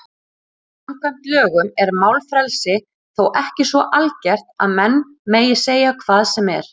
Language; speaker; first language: Icelandic; native; Icelandic